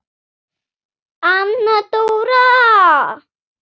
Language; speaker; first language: Icelandic; non-native, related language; Swedish